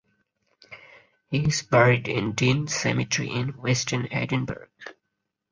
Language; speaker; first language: English; non-native, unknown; Bangla